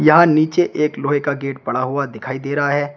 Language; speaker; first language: Hindi; native; Hindi